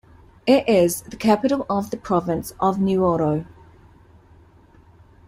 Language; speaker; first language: English; native; English